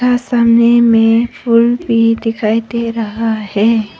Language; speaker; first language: Hindi; non-native, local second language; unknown